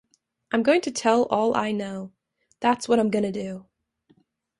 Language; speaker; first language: English; native; English